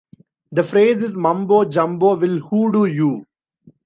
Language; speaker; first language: English; non-native, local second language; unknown